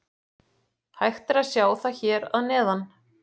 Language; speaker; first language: Icelandic; native; Icelandic